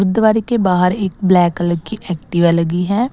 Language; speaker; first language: Hindi; non-native, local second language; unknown